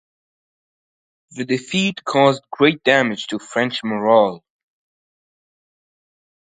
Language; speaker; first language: English; native; English